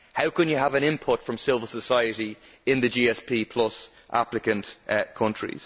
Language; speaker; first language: English; native; English